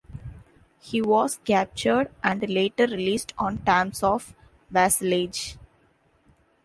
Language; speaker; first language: English; non-native, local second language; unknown